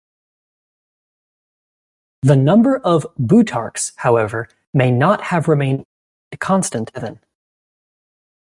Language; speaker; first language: English; native; English